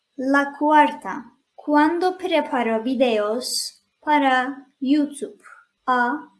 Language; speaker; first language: Spanish; non-native, fluent; Turkish